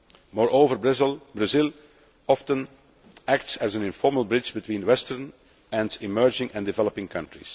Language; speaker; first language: English; non-native, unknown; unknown